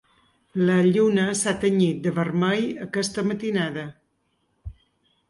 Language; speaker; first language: Catalan; native; Catalan